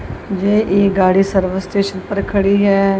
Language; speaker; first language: Hindi; non-native, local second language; Punjabi